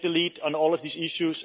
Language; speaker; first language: English; non-native, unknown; Danish